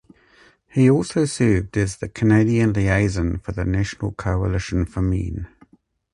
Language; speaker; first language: English; native; English